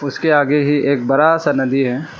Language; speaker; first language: Hindi; non-native, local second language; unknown